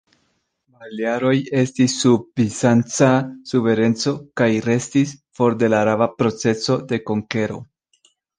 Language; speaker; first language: Esperanto; non-native, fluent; Spanish